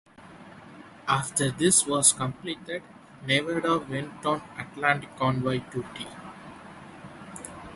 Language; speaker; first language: English; non-native, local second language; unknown